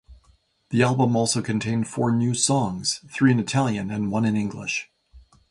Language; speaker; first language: English; native; English